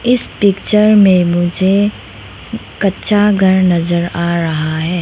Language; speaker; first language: Hindi; non-native, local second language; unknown